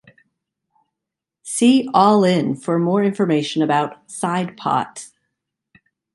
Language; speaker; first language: English; native; English